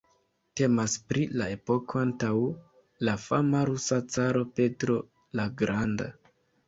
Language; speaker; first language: Esperanto; non-native, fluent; Kinyarwanda